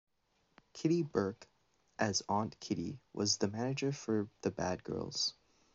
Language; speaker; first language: English; native; English